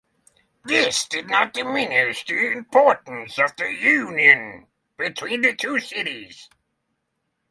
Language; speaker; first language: English; non-native, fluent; Norwegian